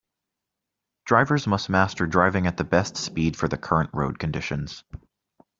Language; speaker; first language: English; native; English